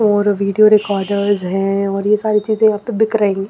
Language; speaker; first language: Hindi; non-native, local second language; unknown